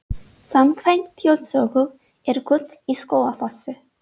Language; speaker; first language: Icelandic; non-native, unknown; English